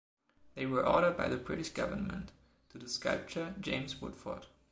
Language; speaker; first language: English; non-native, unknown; German